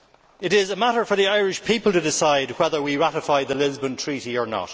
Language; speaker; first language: English; native; English